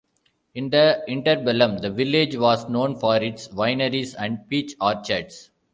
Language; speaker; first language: English; non-native, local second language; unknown